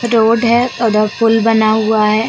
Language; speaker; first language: Hindi; native; Hindi